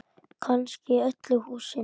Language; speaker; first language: Icelandic; native; Icelandic